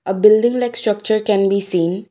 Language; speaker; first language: English; non-native, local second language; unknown